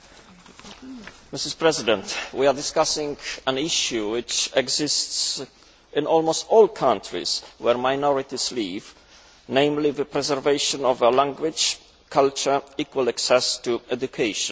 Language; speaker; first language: English; non-native, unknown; Polish